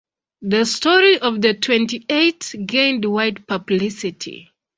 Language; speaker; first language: English; non-native, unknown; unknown